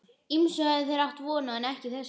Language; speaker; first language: Icelandic; native; Icelandic